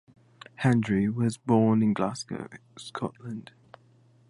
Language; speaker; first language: English; native; English